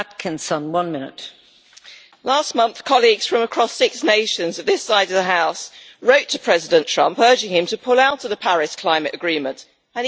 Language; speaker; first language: English; native; English